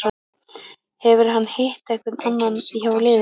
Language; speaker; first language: Icelandic; native; Icelandic